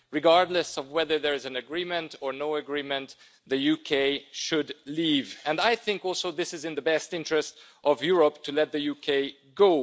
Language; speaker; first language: English; non-native, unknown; Hungarian